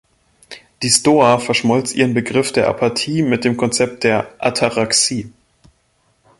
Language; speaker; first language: German; native; German